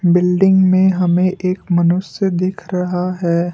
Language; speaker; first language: Hindi; non-native, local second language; Assamese